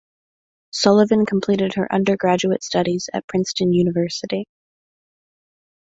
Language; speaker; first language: English; native; English